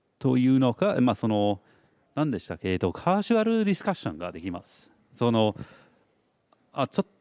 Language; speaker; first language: Japanese; non-native, fluent; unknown